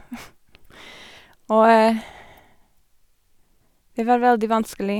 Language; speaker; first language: Norwegian; non-native, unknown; English